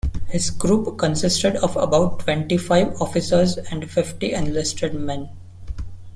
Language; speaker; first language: English; non-native, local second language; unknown